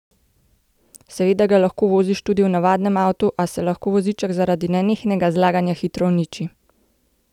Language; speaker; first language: Slovenian; native; Slovenian